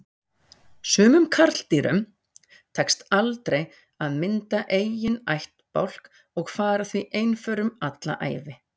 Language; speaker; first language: Icelandic; native; Icelandic